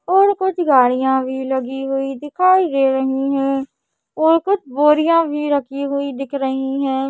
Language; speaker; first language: Hindi; native; Hindi